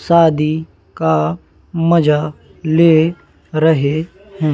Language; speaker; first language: Hindi; native; Hindi